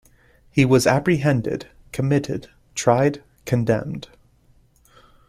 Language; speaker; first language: English; native; English